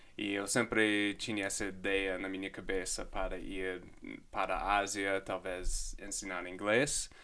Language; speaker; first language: Portuguese; non-native, fluent; English